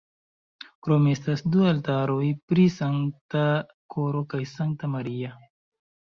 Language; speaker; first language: Esperanto; non-native, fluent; Chinese